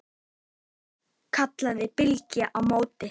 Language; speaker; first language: Icelandic; native; Icelandic